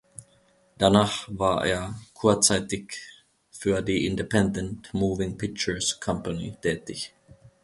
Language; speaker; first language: German; non-native, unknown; Finnish